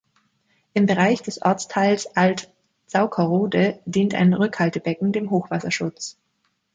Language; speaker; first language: German; native; German